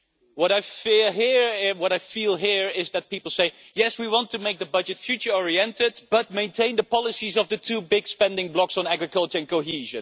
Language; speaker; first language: English; non-native, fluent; Dutch